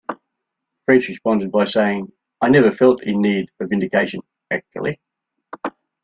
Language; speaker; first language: English; native; English